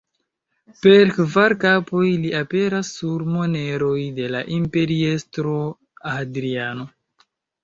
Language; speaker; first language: Esperanto; non-native, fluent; Chinese